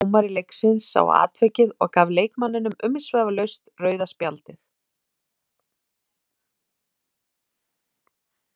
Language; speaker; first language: Icelandic; native; Icelandic